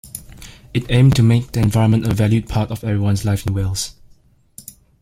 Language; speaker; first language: English; native; English